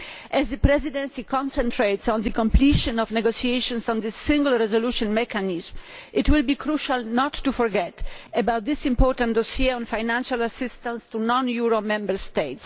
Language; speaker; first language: English; non-native, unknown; Polish